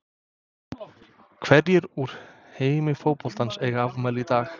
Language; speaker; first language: Icelandic; non-native, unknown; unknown